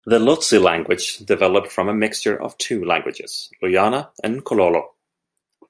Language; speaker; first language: English; non-native, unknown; Swedish